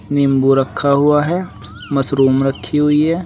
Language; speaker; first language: Hindi; native; Hindi